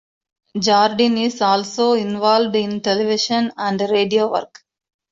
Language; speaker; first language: English; non-native, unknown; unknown